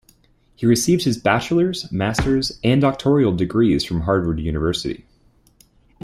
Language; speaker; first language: English; native; English